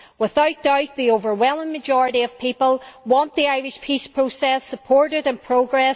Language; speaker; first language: English; native; English